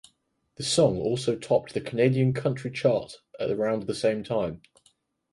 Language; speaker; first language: English; native; English